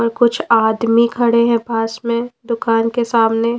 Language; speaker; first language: Hindi; non-native, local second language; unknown